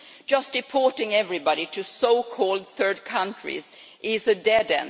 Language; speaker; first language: English; non-native, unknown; Swedish